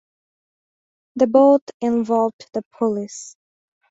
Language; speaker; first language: English; non-native, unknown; Bangla